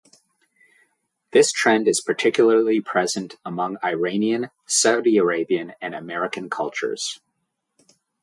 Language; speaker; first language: English; native; English